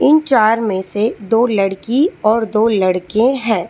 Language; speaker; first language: Hindi; non-native, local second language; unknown